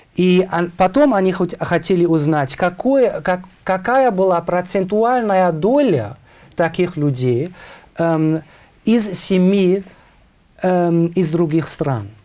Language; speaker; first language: Russian; non-native, fluent; German